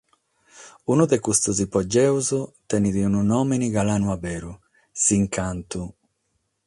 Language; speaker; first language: Sardinian; non-native, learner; Catalan